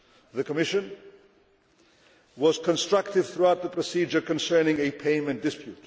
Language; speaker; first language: English; non-native, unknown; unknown